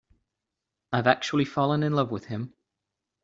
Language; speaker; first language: English; native; English